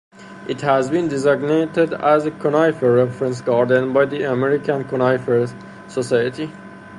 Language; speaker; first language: English; non-native, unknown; Persian